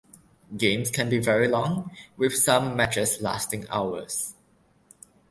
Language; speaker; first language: English; non-native, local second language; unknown